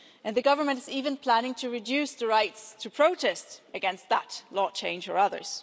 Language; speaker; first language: English; non-native, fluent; German